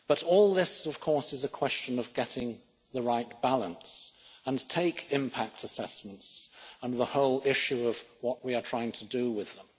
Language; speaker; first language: English; native; English